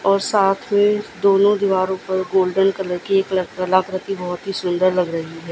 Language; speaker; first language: Hindi; non-native, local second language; Gujarati